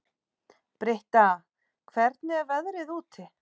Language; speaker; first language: Icelandic; native; Icelandic